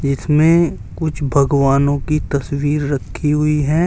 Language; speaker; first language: Hindi; native; Hindi